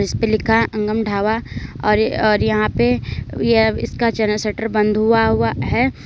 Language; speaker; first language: Hindi; native; Hindi